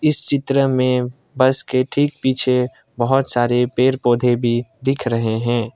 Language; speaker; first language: Hindi; non-native, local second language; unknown